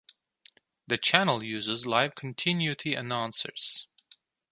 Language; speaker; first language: English; non-native, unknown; Turkish